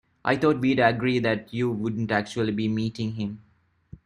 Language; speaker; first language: English; non-native, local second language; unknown